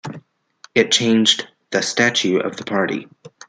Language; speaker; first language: English; native; English